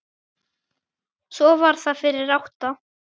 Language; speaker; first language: Icelandic; native; Icelandic